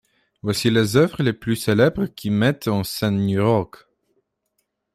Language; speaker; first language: French; non-native, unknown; Polish